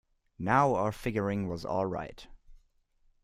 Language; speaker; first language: English; non-native, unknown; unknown